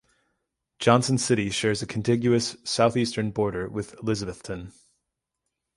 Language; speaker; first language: English; native; English